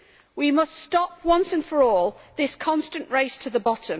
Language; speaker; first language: English; native; English